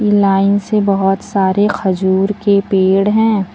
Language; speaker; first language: Hindi; native; Hindi